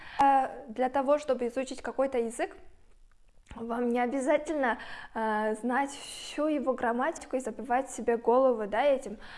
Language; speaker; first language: Russian; non-native, local second language; Kyrgyz